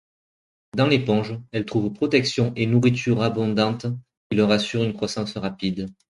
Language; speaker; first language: French; native; French